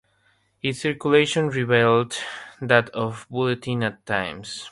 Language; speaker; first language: English; non-native, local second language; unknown